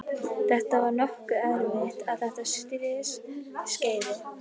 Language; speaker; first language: Icelandic; native; Icelandic